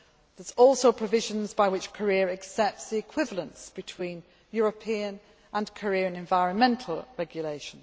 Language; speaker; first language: English; non-native, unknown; Greek